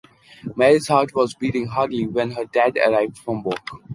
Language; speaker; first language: English; non-native, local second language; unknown